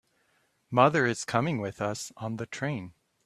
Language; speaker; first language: English; native; English